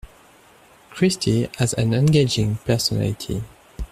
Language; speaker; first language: English; non-native, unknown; French